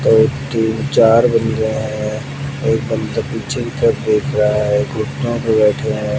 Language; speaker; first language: Hindi; native; Hindi